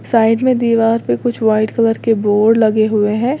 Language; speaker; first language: Hindi; native; Hindi